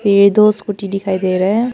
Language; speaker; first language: Hindi; early bilingual, other home language; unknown